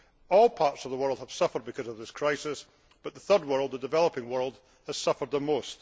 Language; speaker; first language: English; native; English